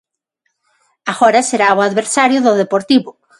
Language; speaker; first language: Galician; non-native, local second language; Spanish